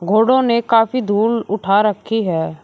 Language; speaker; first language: Hindi; native; Hindi